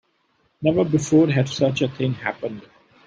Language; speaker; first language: English; non-native, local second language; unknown